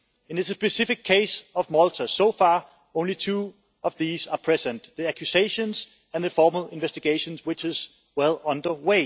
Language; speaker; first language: English; non-native, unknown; Danish